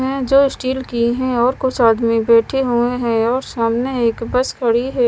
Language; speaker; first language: Hindi; non-native, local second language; Punjabi